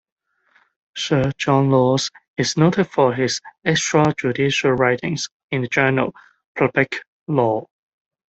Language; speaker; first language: English; non-native, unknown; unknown